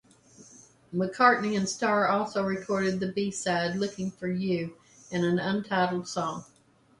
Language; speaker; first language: English; native; English